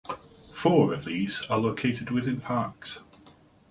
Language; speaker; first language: English; native; English